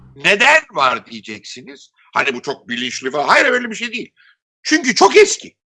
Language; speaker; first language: Turkish; native; Turkish